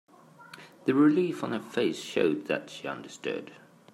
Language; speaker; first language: English; native; English